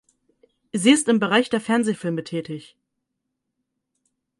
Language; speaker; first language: German; native; German